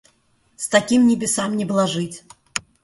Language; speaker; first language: Russian; native; Russian